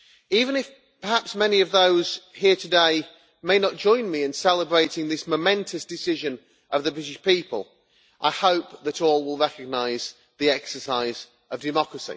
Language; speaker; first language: English; native; English